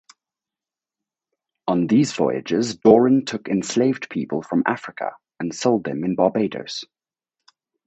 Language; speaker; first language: English; native; English